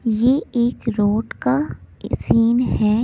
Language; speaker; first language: Hindi; native; Hindi